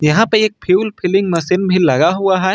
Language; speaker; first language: Hindi; native; Hindi